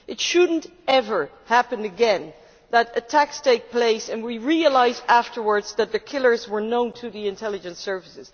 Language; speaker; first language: English; non-native, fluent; Dutch